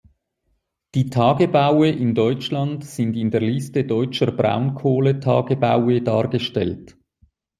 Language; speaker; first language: German; native; German